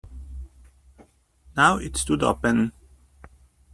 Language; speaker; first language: English; native; English